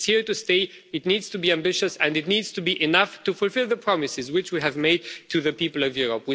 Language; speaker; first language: English; non-native, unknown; Romanian